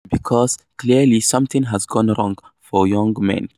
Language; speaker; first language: English; non-native, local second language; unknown